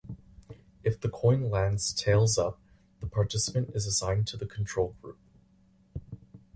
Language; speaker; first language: English; native; English